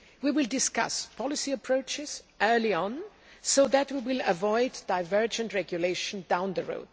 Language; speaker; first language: English; non-native, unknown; German